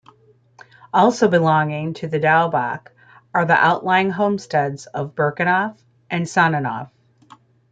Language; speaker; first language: English; native; English